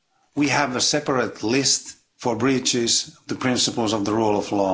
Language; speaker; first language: English; non-native, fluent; Finnish